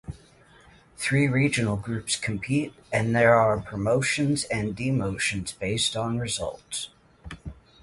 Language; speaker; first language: English; native; English